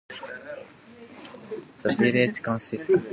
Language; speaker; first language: English; non-native, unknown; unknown